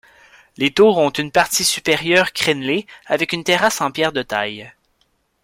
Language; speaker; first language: French; native; French